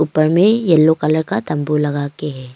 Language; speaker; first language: Hindi; non-native, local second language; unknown